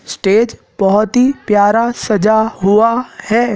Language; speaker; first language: Hindi; native; Hindi